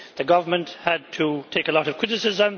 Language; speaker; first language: English; native; English